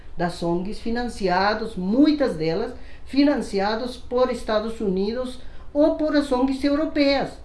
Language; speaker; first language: Portuguese; non-native, fluent; Spanish